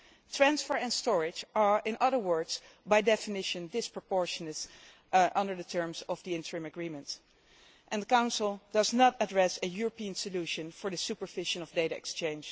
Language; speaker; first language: English; non-native, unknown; Dutch